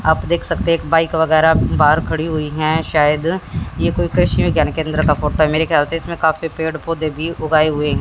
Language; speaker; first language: Hindi; native; Hindi